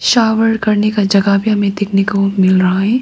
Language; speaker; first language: Hindi; non-native, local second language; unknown